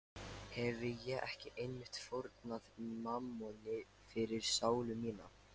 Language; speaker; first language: Icelandic; non-native, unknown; Lithuanian